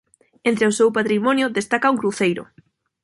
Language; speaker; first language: Galician; non-native, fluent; Spanish